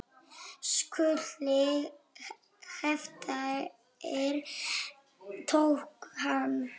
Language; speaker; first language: Icelandic; non-native, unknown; Polish